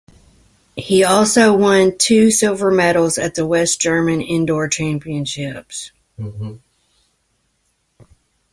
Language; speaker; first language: English; native; English